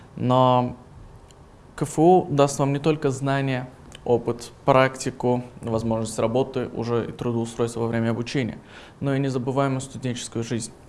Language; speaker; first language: Russian; non-native, local second language; Uzbek